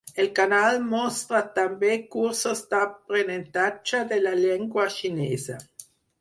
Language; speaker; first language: Catalan; non-native, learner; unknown